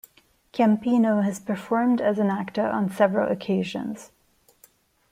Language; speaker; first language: English; non-native, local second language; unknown